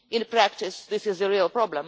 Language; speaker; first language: English; non-native, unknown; Russian